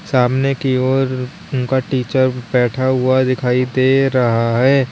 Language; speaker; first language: Hindi; native; Hindi